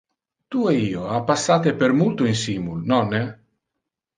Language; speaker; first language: Interlingua; non-native, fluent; Italian